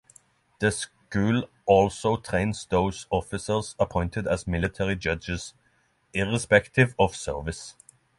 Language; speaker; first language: English; non-native, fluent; Norwegian